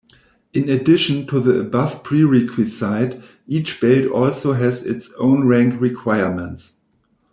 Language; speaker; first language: English; non-native, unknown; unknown